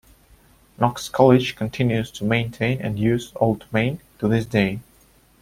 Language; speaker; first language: English; non-native, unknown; Russian